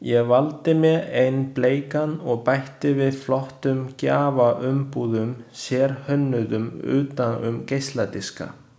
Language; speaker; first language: Icelandic; non-native, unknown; Chinese